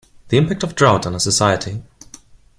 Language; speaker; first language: English; non-native, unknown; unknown